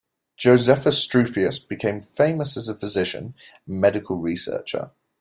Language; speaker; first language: English; native; English